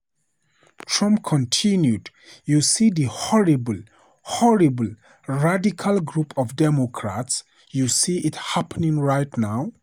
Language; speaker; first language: English; non-native, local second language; Hausa